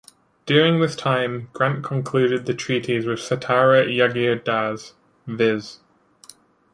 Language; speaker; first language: English; native; English